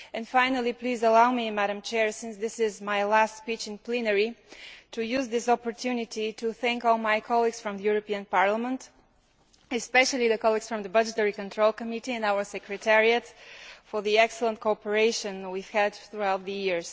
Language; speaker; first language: English; non-native, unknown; Bulgarian